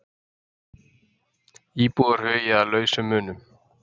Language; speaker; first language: Icelandic; native; Icelandic